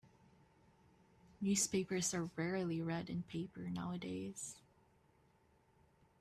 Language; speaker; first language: English; native; English